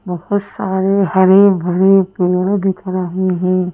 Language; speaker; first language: Hindi; native; Hindi